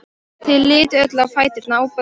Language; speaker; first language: Icelandic; non-native, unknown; Polish